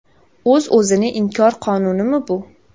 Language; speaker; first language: Uzbek; native; Uzbek